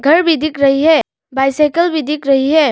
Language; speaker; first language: Hindi; non-native, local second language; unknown